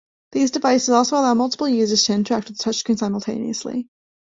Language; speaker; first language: English; native; English